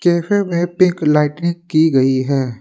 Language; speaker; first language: Hindi; non-native, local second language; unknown